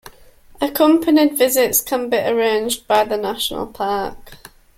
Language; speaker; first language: English; native; English